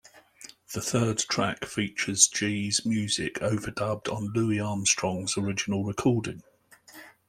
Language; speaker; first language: English; native; English